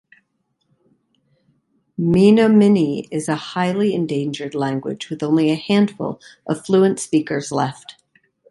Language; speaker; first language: English; native; English